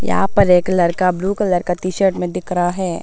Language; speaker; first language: Hindi; non-native, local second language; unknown